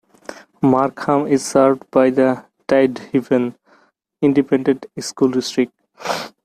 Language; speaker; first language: English; non-native, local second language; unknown